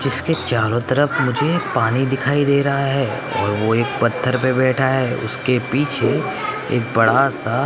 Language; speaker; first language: Hindi; non-native, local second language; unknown